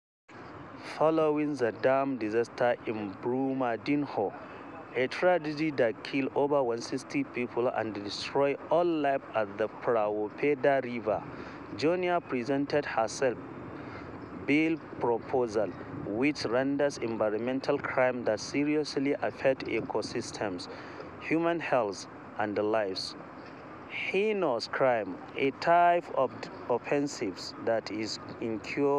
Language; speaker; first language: English; non-native, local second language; Hausa